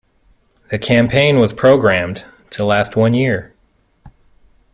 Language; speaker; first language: English; native; English